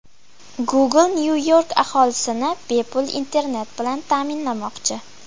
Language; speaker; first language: Uzbek; native; Uzbek